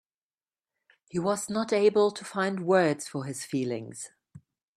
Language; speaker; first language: English; non-native, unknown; German